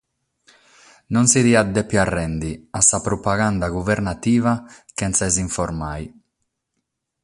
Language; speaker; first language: Sardinian; non-native, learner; Catalan